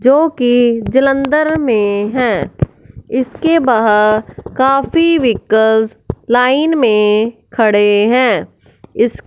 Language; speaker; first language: Hindi; non-native, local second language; Punjabi